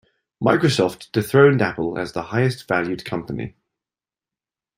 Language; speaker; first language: English; native; English